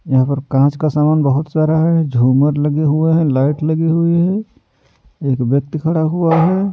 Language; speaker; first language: Hindi; native; Hindi